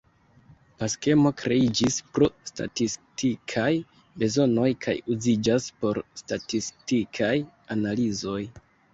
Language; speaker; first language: Esperanto; non-native, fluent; Kinyarwanda